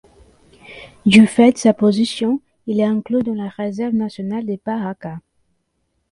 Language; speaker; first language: French; non-native, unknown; Portuguese